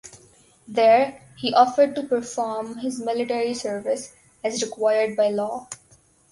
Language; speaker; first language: English; non-native, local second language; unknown